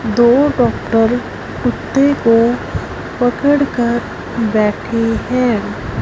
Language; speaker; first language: Hindi; non-native, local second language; Punjabi